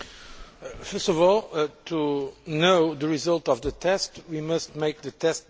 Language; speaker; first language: English; non-native, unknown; Portuguese